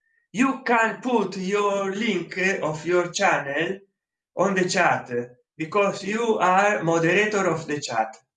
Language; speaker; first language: English; non-native, learner; Italian